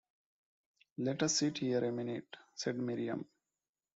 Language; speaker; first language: English; non-native, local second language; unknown